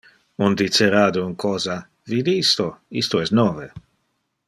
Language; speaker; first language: Interlingua; non-native, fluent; Dutch